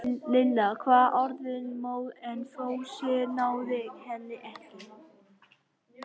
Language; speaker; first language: Icelandic; non-native, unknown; Vietnamese